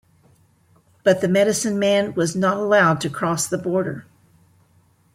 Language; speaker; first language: English; native; English